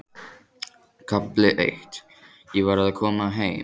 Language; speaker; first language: Icelandic; native; Icelandic